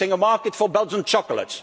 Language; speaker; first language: English; non-native, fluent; Dutch